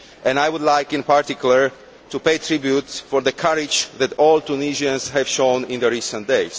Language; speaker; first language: English; non-native, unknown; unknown